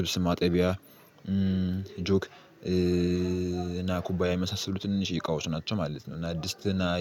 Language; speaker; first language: Amharic; native; Amharic